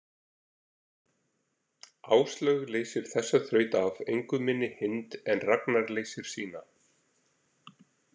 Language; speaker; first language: Icelandic; native; Icelandic